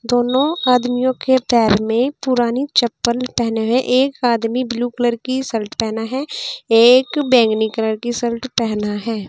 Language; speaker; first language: Hindi; native; Hindi